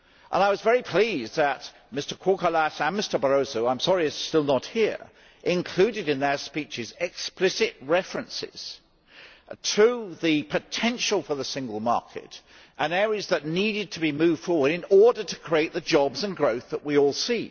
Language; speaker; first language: English; native; English